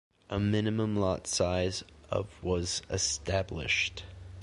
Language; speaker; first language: English; native; English